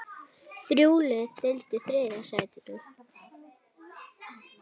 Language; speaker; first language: Icelandic; native; Icelandic